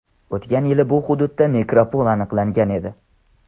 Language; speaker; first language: Uzbek; non-native, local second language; Tajik